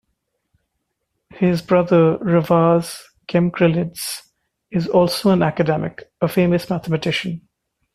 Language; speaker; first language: English; non-native, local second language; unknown